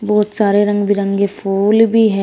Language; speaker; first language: Hindi; native; Hindi